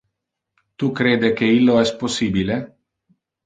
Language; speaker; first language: Interlingua; non-native, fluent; Italian